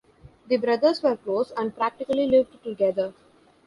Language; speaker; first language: English; non-native, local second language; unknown